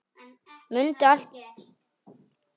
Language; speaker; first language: Icelandic; non-native, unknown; Polish